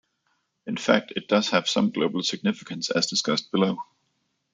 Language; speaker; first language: English; non-native, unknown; Danish